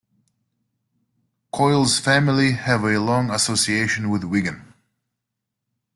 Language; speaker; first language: English; native; English